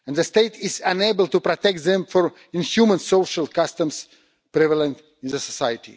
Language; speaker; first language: English; non-native, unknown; Russian